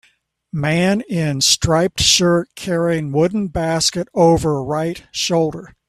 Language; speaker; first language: English; native; English